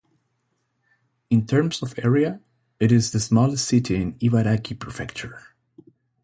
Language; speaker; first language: English; non-native, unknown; Spanish